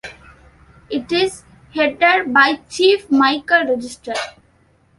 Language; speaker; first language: English; non-native, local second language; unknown